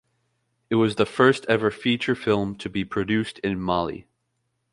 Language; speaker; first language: English; native; English